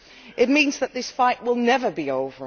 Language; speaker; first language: English; non-native, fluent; Dutch